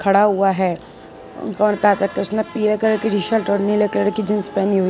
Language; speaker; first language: Hindi; non-native, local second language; Gujarati